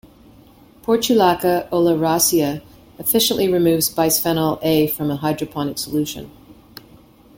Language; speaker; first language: English; native; English